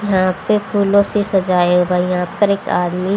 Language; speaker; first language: Hindi; native; Hindi